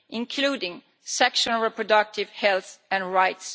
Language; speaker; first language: English; non-native, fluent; Italian